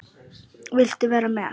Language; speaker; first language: Icelandic; native; Icelandic